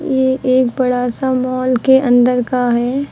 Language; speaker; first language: Hindi; native; Hindi